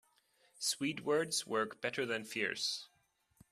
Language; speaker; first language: English; non-native, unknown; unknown